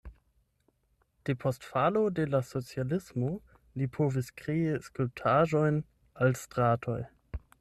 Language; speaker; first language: Esperanto; non-native, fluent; German